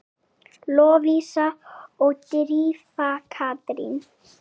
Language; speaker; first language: Icelandic; native; Icelandic